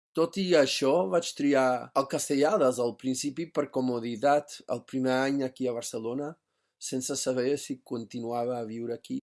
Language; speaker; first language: Catalan; non-native, fluent; English